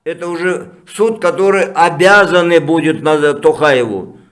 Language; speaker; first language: Russian; non-native, local second language; Kazakh